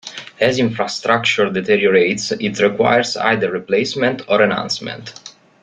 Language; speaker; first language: English; non-native, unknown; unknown